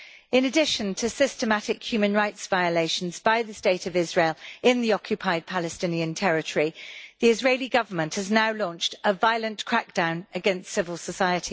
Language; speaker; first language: English; native; English